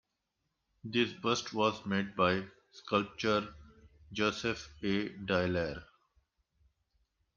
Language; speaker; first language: English; non-native, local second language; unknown